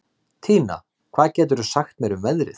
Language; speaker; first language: Icelandic; native; Icelandic